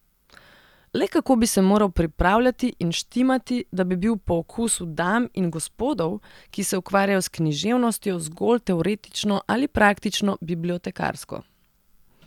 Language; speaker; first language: Slovenian; non-native, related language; Serbian